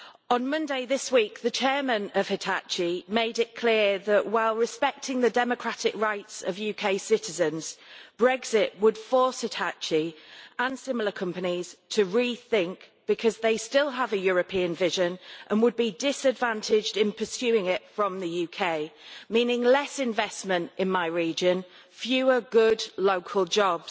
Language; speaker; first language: English; native; English